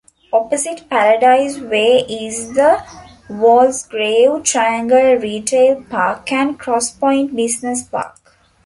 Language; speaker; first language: English; non-native, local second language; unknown